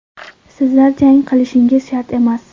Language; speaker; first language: Uzbek; non-native, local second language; Kara-Kalpak